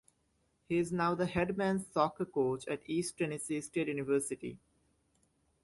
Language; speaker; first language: English; native; English